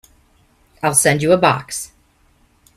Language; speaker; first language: English; native; English